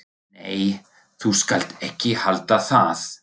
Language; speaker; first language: Icelandic; non-native, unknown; German